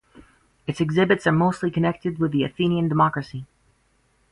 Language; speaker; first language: English; native; English